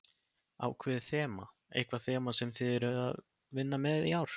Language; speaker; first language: Icelandic; native; Icelandic